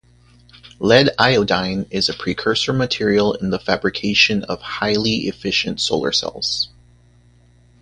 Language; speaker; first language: English; native; English